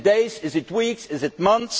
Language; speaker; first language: English; non-native, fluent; Dutch